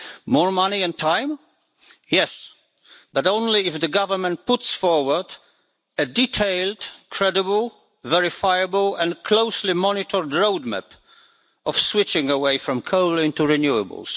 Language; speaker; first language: English; non-native, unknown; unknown